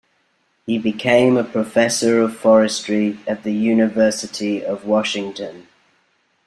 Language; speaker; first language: English; native; English